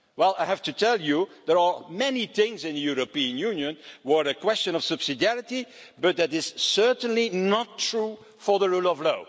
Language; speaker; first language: English; non-native, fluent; Dutch